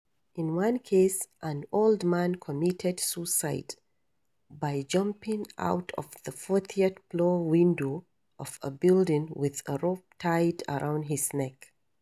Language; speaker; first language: English; non-native, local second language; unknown